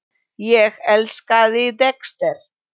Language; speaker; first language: Icelandic; non-native, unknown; Polish